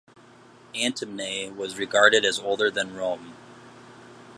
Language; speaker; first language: English; native; English